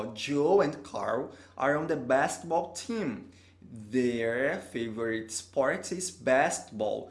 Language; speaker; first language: English; non-native, fluent; Portuguese